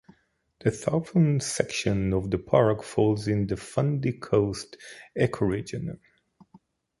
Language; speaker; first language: English; native; English